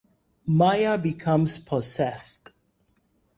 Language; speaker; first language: English; non-native, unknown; Spanish